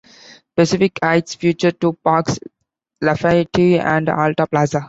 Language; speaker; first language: English; non-native, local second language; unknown